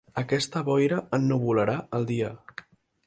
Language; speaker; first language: Catalan; native; Catalan